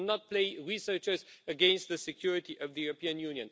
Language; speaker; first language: English; non-native, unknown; Romanian